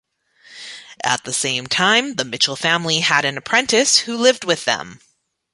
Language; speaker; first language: English; native; English